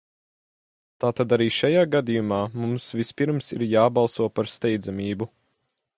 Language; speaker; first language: Latvian; non-native, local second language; Russian